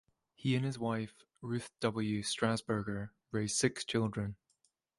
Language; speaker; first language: English; native; English